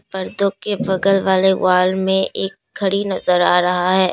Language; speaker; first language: Hindi; non-native, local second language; Assamese